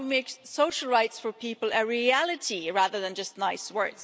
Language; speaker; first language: English; non-native, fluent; German